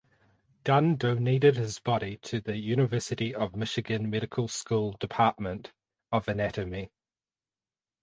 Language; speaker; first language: English; native; English